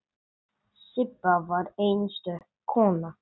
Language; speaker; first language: Icelandic; non-native, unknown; English